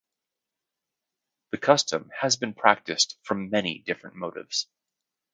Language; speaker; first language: English; native; English